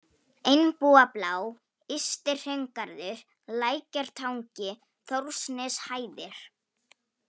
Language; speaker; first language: Icelandic; non-native, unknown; Polish